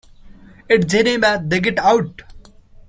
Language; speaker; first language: English; non-native, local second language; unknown